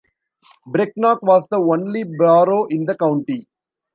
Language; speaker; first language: English; non-native, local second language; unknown